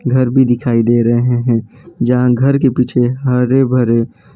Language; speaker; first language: Hindi; non-native, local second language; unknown